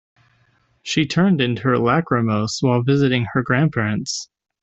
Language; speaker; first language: English; native; English